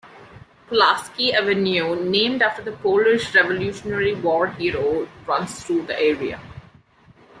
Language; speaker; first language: English; non-native, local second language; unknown